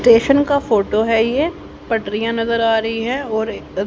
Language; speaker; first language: Hindi; native; Hindi